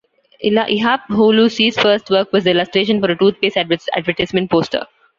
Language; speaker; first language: English; non-native, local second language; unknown